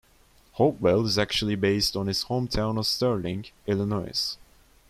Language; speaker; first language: English; non-native, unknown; Turkish